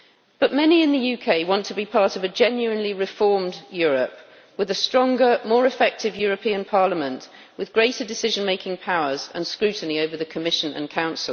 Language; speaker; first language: English; native; English